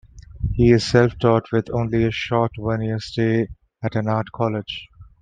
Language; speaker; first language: English; non-native, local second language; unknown